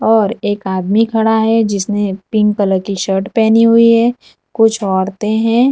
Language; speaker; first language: Hindi; non-native, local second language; Gujarati